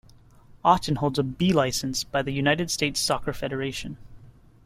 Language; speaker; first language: English; native; English